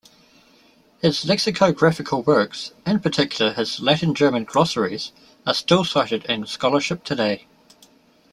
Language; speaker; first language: English; native; English